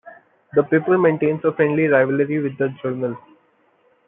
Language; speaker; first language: English; non-native, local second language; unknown